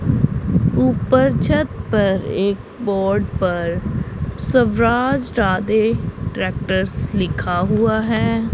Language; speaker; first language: Hindi; non-native, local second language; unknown